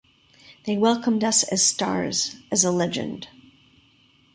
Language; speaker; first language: English; native; English